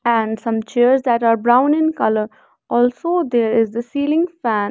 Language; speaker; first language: English; non-native, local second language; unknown